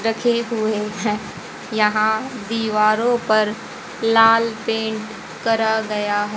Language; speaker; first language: Hindi; native; Hindi